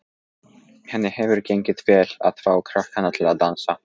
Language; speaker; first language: Icelandic; non-native, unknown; Polish